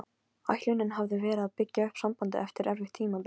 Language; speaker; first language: Icelandic; non-native, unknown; Polish